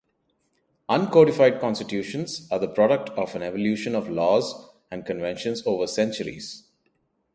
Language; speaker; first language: English; non-native, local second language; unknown